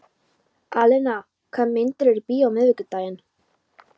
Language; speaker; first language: Icelandic; non-native, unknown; Polish